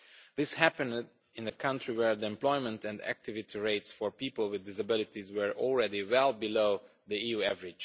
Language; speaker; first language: English; non-native, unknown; Romanian